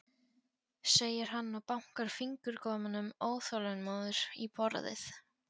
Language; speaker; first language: Icelandic; non-native, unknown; Polish